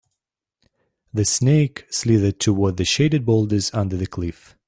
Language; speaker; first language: English; native; English